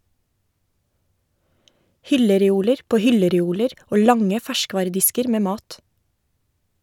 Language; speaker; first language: Norwegian; native; Norwegian